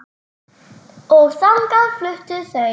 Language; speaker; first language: Icelandic; native; Icelandic